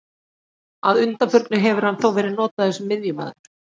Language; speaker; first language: Icelandic; native; Icelandic